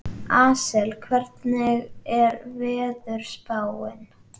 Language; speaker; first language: Icelandic; native; Icelandic